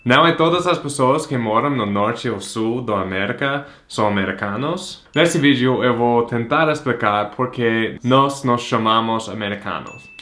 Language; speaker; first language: Portuguese; non-native, fluent; English